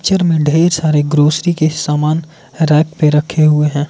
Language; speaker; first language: Hindi; non-native, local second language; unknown